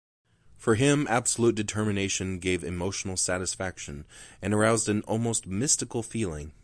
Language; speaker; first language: English; native; English